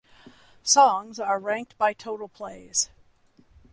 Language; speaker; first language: English; native; English